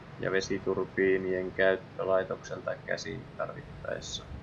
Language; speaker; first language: Finnish; native; Finnish